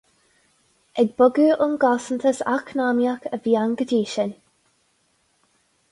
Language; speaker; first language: Irish; non-native, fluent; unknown